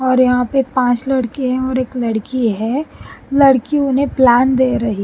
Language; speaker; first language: Hindi; non-native, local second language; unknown